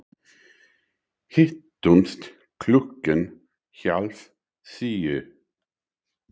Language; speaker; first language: Icelandic; non-native, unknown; English